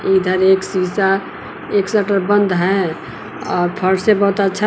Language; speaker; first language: Hindi; native; Hindi